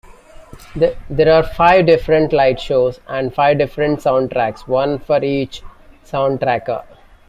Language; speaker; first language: English; non-native, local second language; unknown